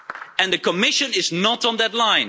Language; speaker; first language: English; non-native, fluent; Dutch